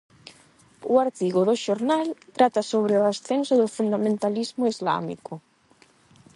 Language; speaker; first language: Galician; non-native, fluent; Spanish